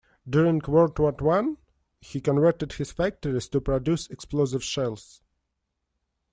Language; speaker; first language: English; non-native, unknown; Russian